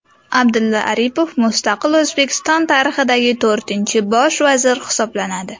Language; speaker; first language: Uzbek; native; Uzbek